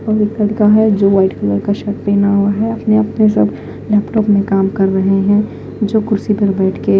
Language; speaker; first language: Hindi; non-native, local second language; Punjabi